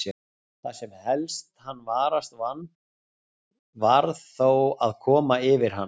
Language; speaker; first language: Icelandic; native; Icelandic